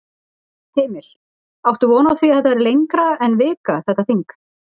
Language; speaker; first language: Icelandic; native; Icelandic